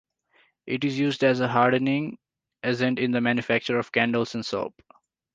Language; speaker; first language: English; non-native, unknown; Nepali